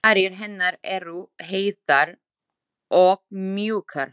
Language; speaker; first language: Icelandic; non-native, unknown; Slovak